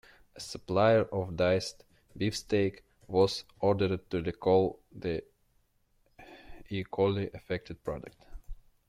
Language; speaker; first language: English; non-native, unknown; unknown